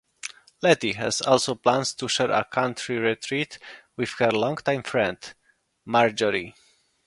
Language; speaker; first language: English; non-native, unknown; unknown